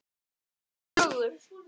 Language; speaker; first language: Icelandic; native; Icelandic